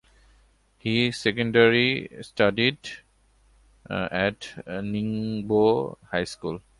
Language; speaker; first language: English; non-native, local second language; Bangla